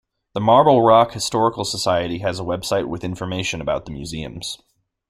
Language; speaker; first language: English; native; English